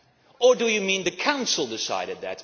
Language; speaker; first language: English; non-native, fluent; Dutch